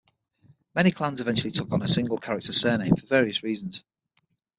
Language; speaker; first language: English; native; English